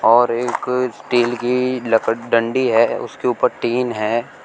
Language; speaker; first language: Hindi; native; Hindi